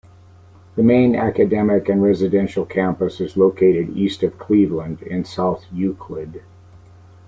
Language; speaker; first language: English; native; English